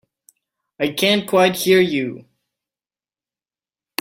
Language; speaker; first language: English; native; English